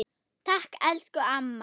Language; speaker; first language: Icelandic; non-native, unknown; German